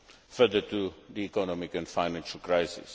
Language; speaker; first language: English; non-native, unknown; Czech